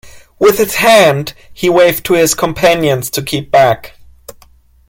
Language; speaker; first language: English; non-native, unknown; German